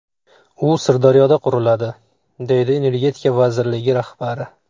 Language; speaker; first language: Uzbek; native; Uzbek